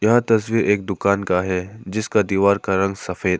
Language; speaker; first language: Hindi; non-native, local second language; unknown